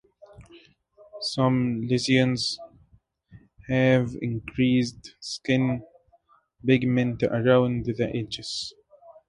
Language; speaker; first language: English; native; English